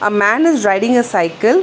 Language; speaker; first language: English; non-native, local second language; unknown